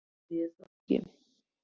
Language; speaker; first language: Icelandic; native; Icelandic